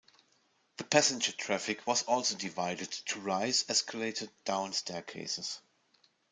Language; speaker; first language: English; non-native, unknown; German